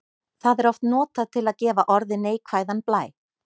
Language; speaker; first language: Icelandic; native; Icelandic